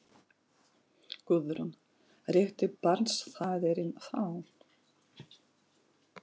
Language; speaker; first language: Icelandic; non-native, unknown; Russian